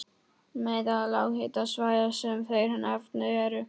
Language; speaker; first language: Icelandic; non-native, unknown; Polish